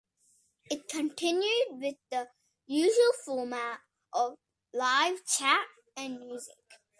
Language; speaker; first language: English; native; English